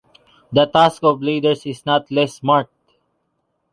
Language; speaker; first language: English; non-native, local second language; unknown